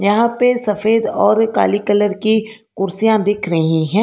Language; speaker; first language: Hindi; non-native, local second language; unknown